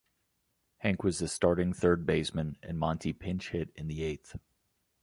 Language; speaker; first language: English; native; English